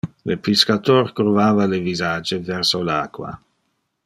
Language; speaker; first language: Interlingua; non-native, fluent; Dutch